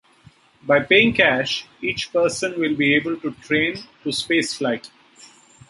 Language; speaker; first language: English; non-native, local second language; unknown